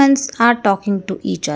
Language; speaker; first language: English; non-native, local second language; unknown